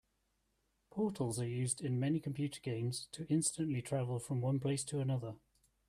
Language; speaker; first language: English; native; English